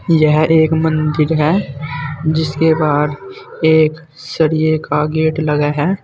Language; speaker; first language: Hindi; native; Hindi